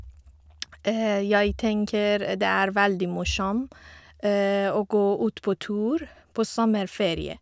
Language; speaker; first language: Norwegian; non-native, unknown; Persian